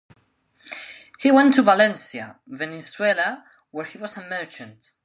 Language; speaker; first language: English; non-native, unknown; Spanish